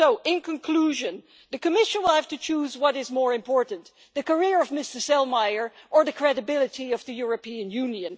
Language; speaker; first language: English; non-native, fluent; Dutch